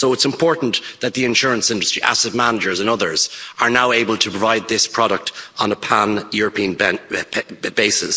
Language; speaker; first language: English; native; English